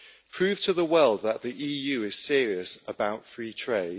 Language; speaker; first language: English; native; English